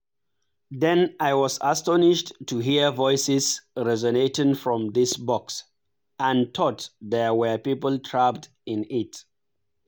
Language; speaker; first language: English; non-native, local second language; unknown